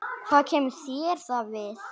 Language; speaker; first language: Icelandic; native; Icelandic